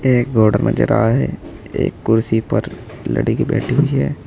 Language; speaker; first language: Hindi; native; Hindi